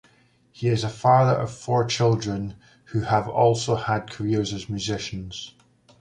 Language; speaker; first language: English; native; English